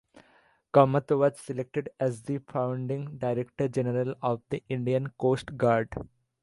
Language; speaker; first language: English; non-native, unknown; Bangla